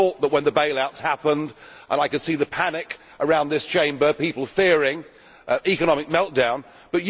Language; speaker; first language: English; native; English